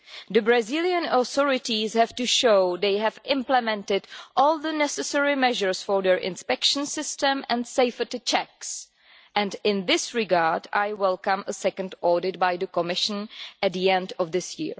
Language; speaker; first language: English; non-native, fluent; Czech